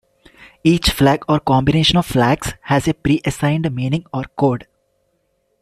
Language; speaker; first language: English; non-native, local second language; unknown